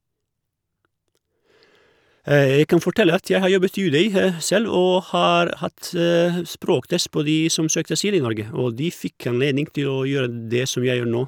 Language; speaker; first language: Norwegian; non-native, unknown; Croatian